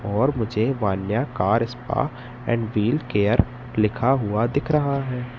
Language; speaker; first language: Hindi; native; Hindi